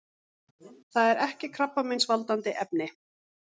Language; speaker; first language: Icelandic; native; Icelandic